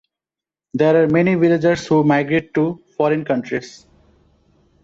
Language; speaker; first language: English; non-native, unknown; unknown